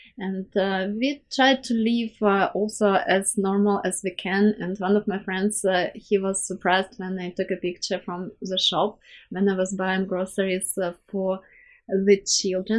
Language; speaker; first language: English; non-native, fluent; Ukrainian